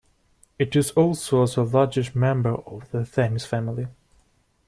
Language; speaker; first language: English; non-native, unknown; Russian